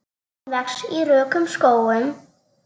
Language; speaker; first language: Icelandic; native; Icelandic